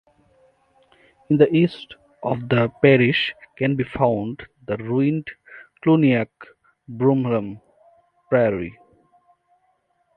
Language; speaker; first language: English; non-native, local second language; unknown